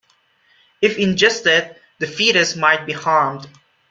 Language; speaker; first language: English; non-native, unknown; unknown